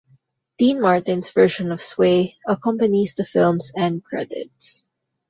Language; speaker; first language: English; non-native, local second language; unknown